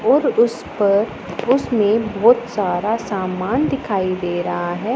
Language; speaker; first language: Hindi; non-native, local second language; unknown